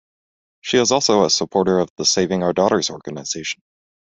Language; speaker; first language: English; native; English